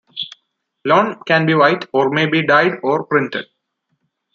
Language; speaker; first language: English; non-native, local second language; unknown